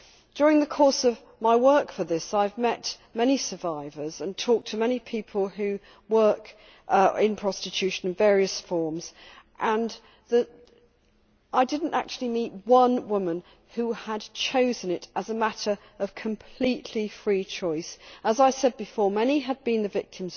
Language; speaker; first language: English; native; English